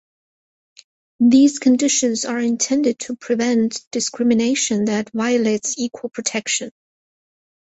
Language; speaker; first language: English; non-native, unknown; Chinese